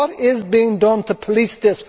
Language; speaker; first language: English; native; English